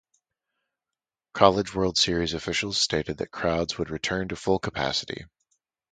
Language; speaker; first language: English; native; English